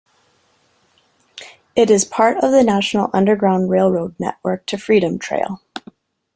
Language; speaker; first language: English; native; English